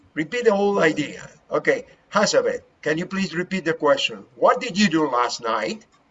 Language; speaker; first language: English; non-native, fluent; Spanish